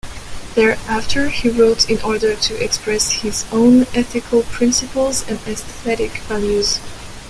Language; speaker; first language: English; non-native, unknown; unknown